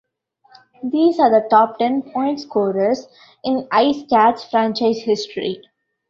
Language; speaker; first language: English; non-native, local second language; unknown